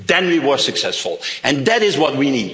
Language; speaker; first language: English; non-native, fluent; Dutch